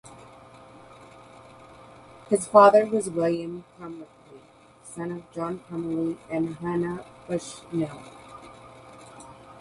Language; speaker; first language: English; native; English